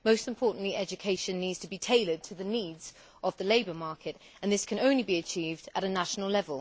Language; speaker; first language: English; native; English